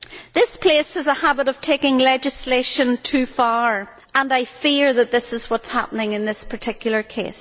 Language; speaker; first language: English; native; English